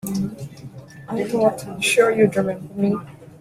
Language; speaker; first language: English; non-native, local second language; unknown